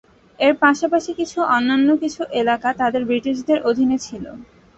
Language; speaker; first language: Bangla; native; Bangla